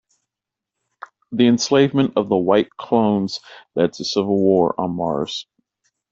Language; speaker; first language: English; native; English